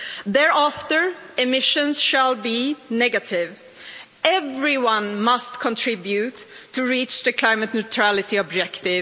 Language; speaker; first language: English; non-native, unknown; Swedish